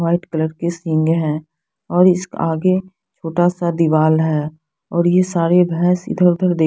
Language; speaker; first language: Hindi; non-native, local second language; Punjabi